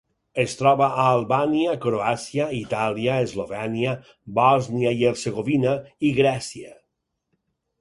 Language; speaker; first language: Catalan; native; Catalan